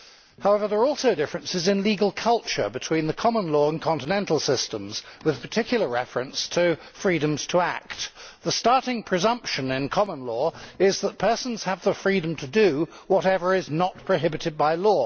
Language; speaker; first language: English; native; English